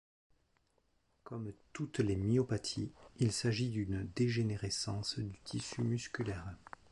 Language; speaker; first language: French; native; French